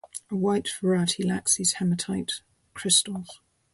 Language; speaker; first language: English; native; English